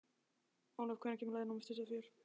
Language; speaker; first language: Icelandic; native; Icelandic